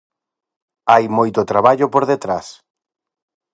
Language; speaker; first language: Galician; native; Galician